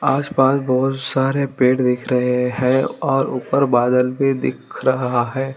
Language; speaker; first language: Hindi; non-native, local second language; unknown